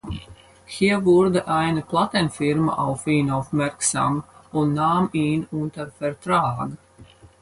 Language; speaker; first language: German; non-native, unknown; Latvian